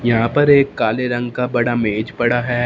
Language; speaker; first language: Hindi; non-native, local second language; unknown